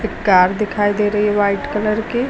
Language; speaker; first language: Hindi; native; Hindi